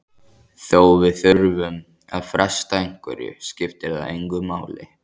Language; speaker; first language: Icelandic; native; Icelandic